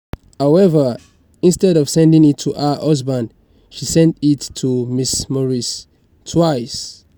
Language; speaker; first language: English; non-native, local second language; Yoruba